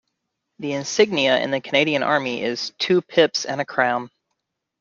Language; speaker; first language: English; native; English